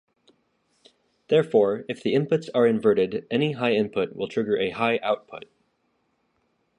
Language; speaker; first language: English; native; English